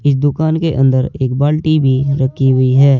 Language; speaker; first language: Hindi; native; Hindi